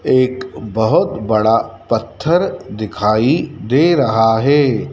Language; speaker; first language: Hindi; native; Hindi